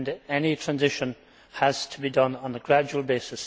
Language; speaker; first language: English; native; English